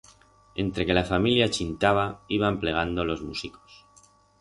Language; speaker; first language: Aragonese; non-native, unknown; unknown